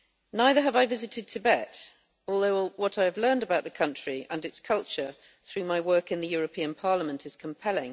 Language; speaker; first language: English; native; English